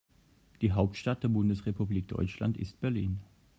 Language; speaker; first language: German; native; German